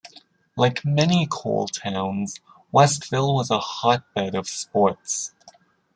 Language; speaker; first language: English; native; English